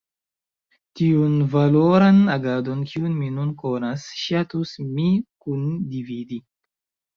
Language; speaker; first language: Esperanto; non-native, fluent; Chinese